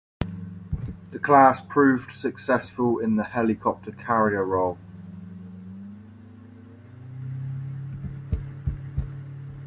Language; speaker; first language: English; native; English